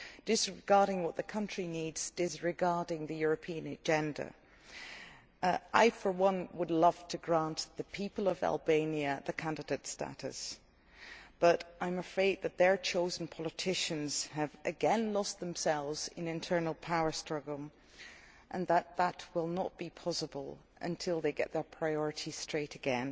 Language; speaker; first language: English; non-native, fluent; Dutch